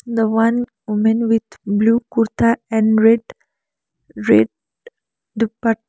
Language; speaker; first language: English; non-native, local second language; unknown